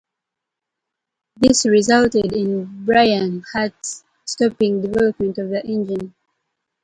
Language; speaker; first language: English; native; English